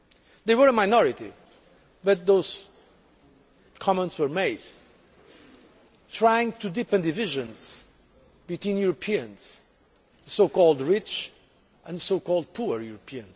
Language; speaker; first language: English; non-native, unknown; Portuguese